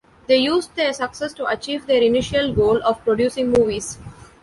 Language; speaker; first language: English; non-native, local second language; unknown